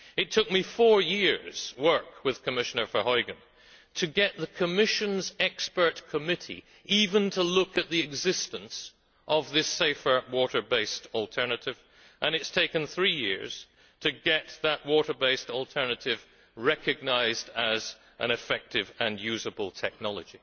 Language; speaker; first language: English; native; English